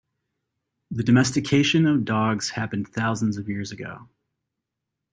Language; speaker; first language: English; native; English